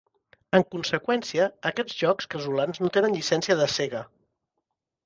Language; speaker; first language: Catalan; native; Catalan